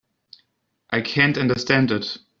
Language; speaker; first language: English; non-native, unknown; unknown